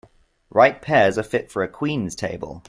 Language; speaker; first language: English; native; English